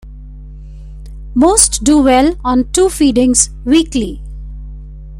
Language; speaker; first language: English; non-native, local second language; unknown